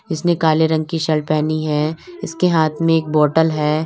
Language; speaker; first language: Hindi; native; Hindi